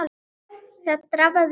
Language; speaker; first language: Icelandic; native; Icelandic